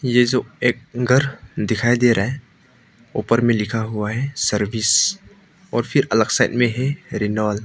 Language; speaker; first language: Hindi; non-native, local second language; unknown